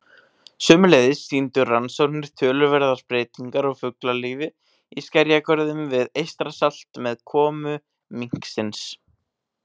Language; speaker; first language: Icelandic; native; Icelandic